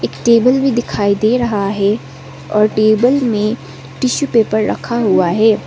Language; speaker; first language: Hindi; non-native, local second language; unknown